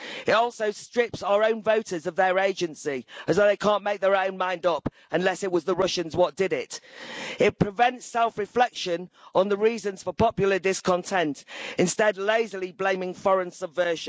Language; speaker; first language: English; native; English